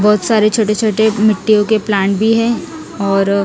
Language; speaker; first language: Hindi; non-native, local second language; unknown